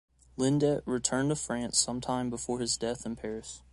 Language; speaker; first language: English; native; English